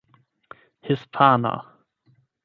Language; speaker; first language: Esperanto; non-native, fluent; German